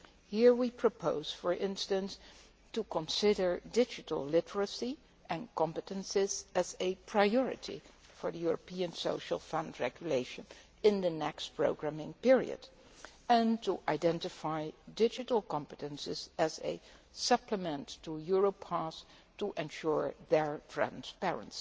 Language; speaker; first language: English; non-native, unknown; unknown